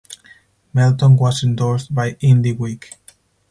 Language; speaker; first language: English; non-native, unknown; Spanish